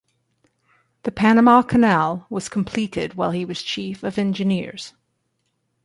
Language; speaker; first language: English; native; English